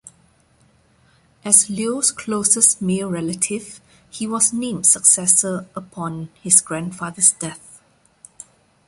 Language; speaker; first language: English; non-native, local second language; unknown